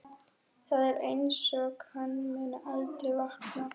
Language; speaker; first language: Icelandic; non-native, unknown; German